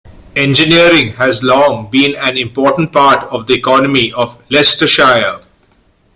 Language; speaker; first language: English; native; English